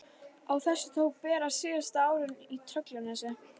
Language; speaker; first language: Icelandic; native; Icelandic